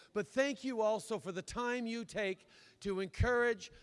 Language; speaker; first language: English; native; English